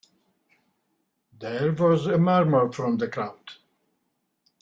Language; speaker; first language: English; native; English